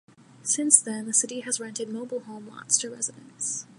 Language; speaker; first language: English; native; English